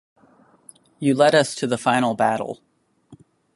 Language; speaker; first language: English; native; English